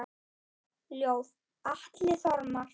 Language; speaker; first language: Icelandic; native; Icelandic